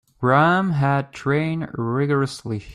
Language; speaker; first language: English; native; English